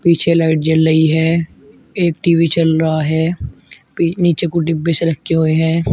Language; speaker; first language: Hindi; native; Hindi